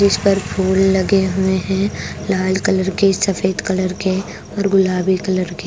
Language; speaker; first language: Hindi; non-native, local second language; Punjabi